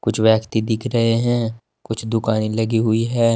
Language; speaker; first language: Hindi; native; Hindi